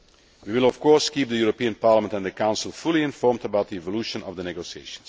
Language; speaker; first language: English; non-native, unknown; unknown